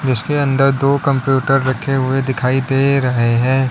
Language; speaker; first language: Hindi; native; Hindi